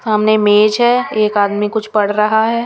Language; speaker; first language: Hindi; non-native, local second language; Punjabi